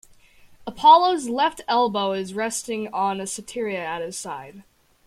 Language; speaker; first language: English; native; English